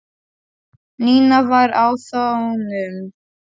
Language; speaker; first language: Icelandic; non-native, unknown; Polish